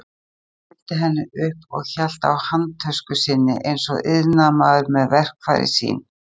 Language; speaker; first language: Icelandic; native; Icelandic